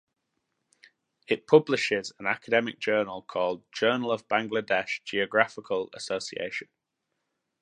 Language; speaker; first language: English; native; English